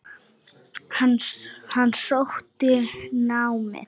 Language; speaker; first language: Icelandic; native; Icelandic